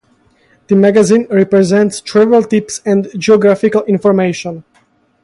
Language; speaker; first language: English; native; English